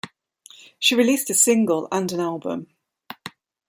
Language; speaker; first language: English; native; English